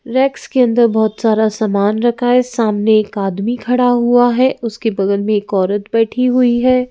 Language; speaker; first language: Hindi; native; Hindi